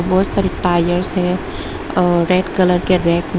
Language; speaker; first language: Hindi; non-native, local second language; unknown